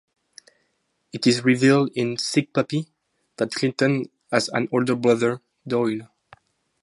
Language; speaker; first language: English; non-native, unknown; French